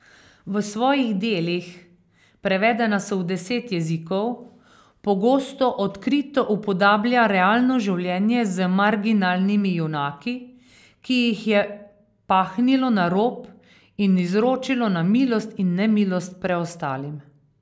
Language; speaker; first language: Slovenian; native; Slovenian